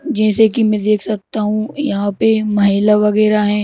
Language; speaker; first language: Hindi; native; Hindi